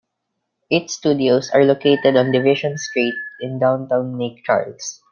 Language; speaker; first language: English; non-native, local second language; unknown